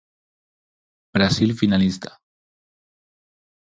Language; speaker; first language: Galician; non-native, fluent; Spanish